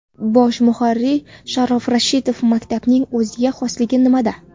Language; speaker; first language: Uzbek; non-native, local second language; Kara-Kalpak